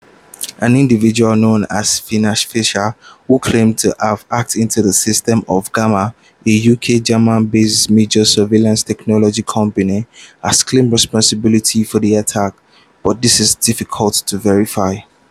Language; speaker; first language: English; non-native, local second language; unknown